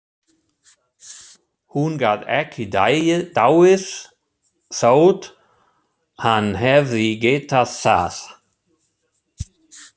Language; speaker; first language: Icelandic; non-native, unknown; German